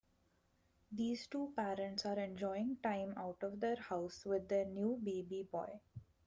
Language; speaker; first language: English; non-native, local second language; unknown